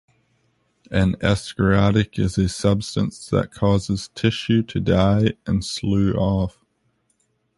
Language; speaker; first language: English; native; English